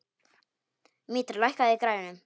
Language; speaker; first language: Icelandic; non-native, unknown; Polish